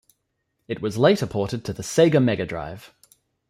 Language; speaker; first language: English; native; English